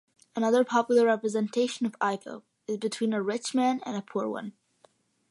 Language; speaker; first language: English; early bilingual, other home language; Malayalam